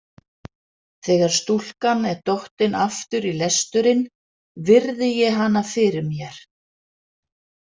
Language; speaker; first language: Icelandic; non-native, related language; Danish